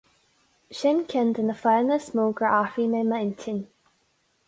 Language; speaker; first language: Irish; non-native, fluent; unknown